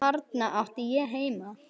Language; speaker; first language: Icelandic; native; Icelandic